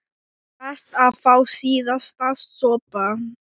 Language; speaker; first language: Icelandic; non-native, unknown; Thai